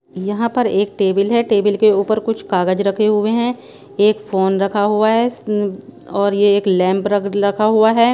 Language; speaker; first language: Hindi; non-native, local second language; Punjabi